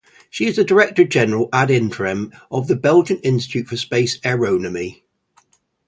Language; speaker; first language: English; native; English